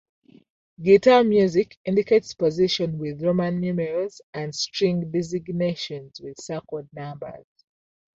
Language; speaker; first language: English; non-native, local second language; Ganda